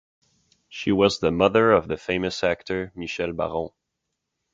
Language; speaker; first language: English; non-native, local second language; French